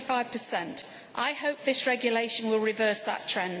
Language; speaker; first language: English; native; English